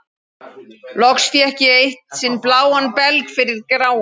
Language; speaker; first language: Icelandic; native; Icelandic